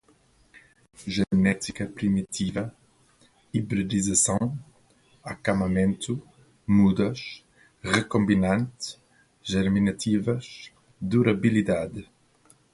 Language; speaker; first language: Portuguese; non-native, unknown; English